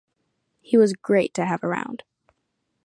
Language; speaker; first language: English; native; English